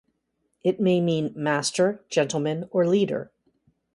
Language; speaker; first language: English; native; English